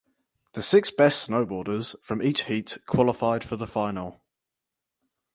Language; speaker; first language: English; native; English